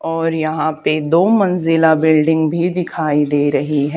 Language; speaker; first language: Hindi; native; Hindi